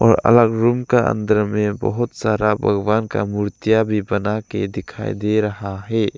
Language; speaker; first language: Hindi; non-native, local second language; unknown